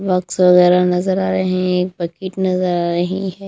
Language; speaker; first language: Hindi; non-native, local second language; Punjabi